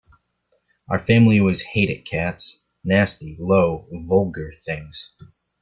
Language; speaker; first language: English; native; English